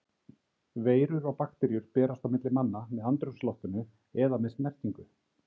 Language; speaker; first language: Icelandic; native; Icelandic